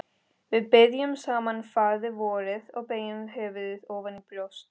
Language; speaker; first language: Icelandic; non-native, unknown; Spanish